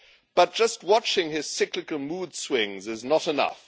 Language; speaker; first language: English; non-native, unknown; German